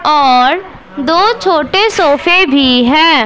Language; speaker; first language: Hindi; non-native, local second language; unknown